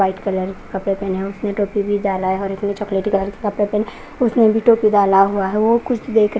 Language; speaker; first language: Hindi; non-native, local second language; Punjabi